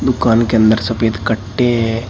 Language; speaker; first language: Hindi; native; Hindi